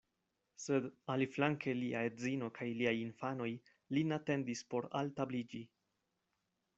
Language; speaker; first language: Esperanto; non-native, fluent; Spanish